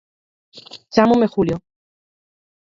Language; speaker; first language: Galician; native; Galician